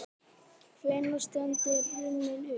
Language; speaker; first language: Icelandic; native; Icelandic